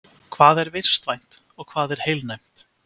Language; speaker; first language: Icelandic; native; Icelandic